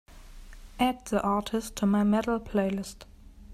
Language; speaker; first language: English; non-native, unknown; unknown